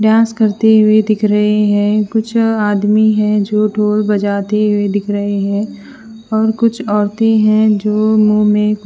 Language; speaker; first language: Hindi; non-native, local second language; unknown